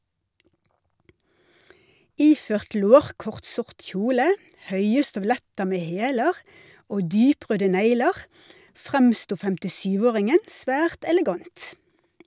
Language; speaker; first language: Norwegian; native; Norwegian